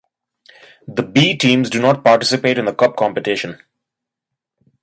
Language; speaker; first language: English; non-native, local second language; Bangla